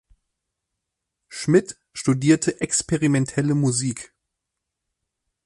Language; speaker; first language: German; native; German